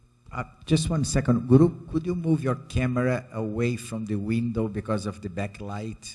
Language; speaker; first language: English; non-native, fluent; Portuguese